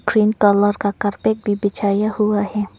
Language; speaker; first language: Hindi; non-native, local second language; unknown